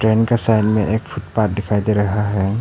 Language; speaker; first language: Hindi; non-native, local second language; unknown